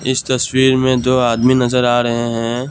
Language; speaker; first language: Hindi; non-native, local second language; Assamese